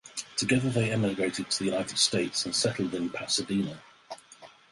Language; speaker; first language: English; native; English